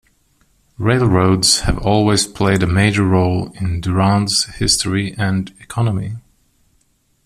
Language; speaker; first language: English; non-native, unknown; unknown